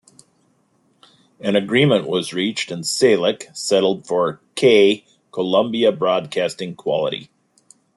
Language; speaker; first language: English; native; English